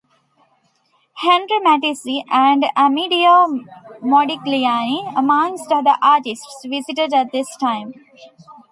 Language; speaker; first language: English; non-native, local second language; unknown